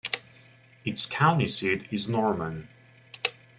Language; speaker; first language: English; native; English